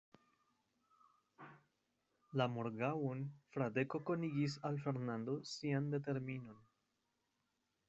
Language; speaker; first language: Esperanto; non-native, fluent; Spanish